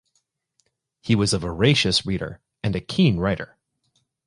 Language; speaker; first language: English; native; English